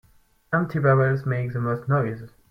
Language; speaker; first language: English; non-native, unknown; French